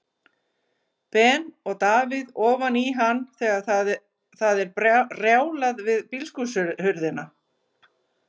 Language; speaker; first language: Icelandic; native; Icelandic